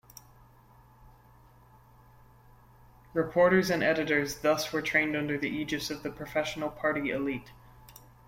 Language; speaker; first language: English; native; English